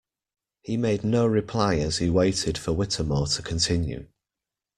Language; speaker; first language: English; native; English